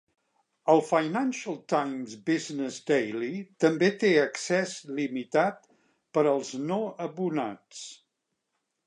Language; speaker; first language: Catalan; native; Catalan